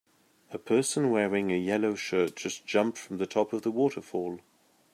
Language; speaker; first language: English; native; English